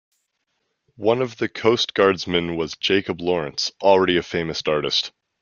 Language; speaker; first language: English; native; English